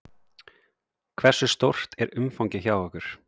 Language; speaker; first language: Icelandic; native; Icelandic